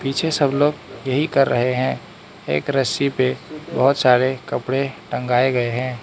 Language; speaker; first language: Hindi; non-native, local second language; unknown